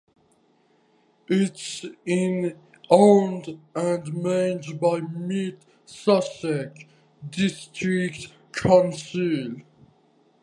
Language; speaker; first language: English; native; English